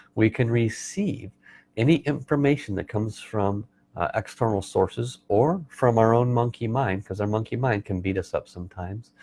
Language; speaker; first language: English; native; English